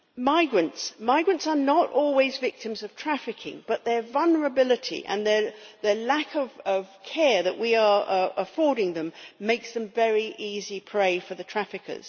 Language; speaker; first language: English; native; English